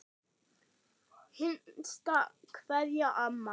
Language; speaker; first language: Icelandic; non-native, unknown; German